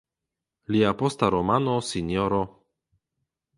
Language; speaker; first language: Esperanto; non-native, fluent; Polish